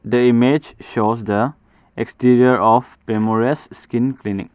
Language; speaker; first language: English; non-native, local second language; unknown